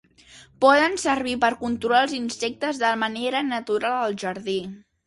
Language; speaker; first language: Catalan; native; Catalan